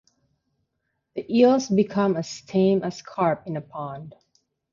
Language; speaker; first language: English; non-native, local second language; Filipino